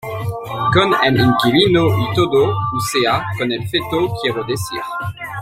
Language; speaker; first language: Spanish; non-native, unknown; French